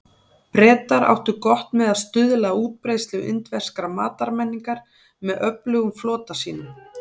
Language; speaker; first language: Icelandic; native; Icelandic